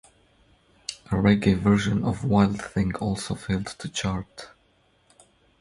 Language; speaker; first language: English; non-native, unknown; Croatian